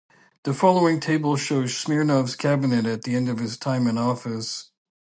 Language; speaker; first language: English; native; English